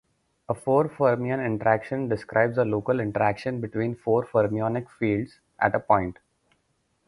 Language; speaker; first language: English; non-native, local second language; Marathi